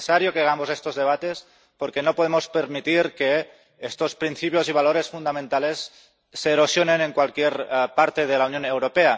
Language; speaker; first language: Spanish; non-native, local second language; Catalan